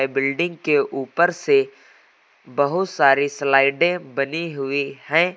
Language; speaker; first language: Hindi; native; Hindi